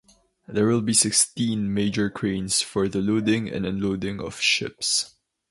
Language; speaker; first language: English; non-native, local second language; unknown